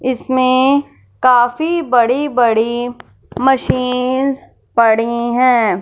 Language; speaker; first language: Hindi; non-native, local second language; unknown